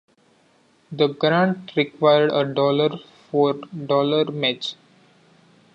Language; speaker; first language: English; non-native, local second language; Marathi